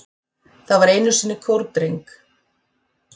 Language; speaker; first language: Icelandic; native; Icelandic